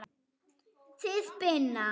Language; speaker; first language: Icelandic; non-native, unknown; German